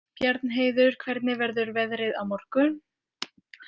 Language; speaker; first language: Icelandic; non-native, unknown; French